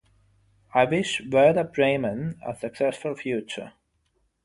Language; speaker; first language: English; non-native, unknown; German